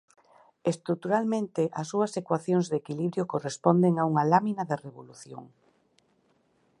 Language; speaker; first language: Galician; native; Galician